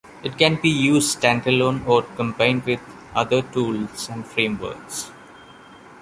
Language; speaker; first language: English; non-native, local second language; Malayalam